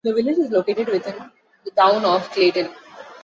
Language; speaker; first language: English; non-native, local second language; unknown